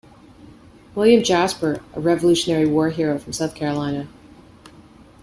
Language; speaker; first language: English; native; English